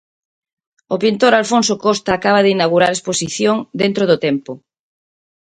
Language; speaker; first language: Galician; native; Galician